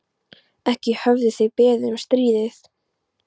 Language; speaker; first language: Icelandic; non-native, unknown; Polish